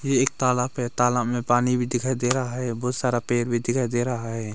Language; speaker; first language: Hindi; early bilingual, other home language; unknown